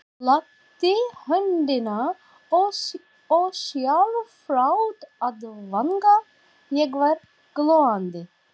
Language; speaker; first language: Icelandic; non-native, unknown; Turkish